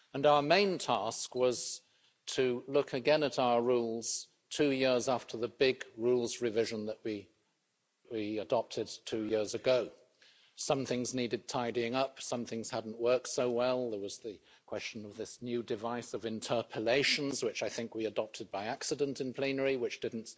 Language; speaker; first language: English; native; English